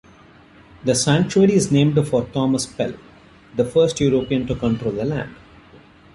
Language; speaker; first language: English; non-native, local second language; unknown